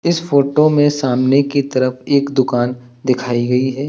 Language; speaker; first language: Hindi; native; Hindi